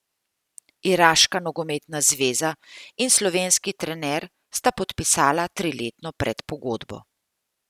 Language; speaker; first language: Slovenian; native; Slovenian